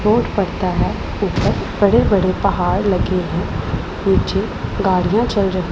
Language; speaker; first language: Hindi; non-native, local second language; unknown